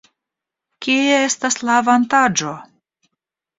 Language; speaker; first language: Esperanto; non-native, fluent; Russian